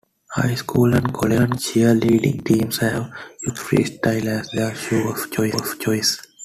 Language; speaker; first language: English; non-native, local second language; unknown